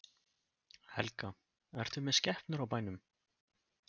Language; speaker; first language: Icelandic; native; Icelandic